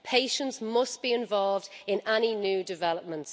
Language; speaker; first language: English; native; English